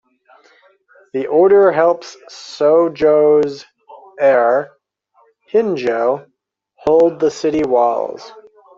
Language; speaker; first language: English; native; English